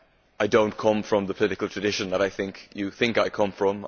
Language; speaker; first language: English; native; English